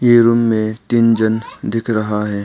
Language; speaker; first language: Hindi; early bilingual, other home language; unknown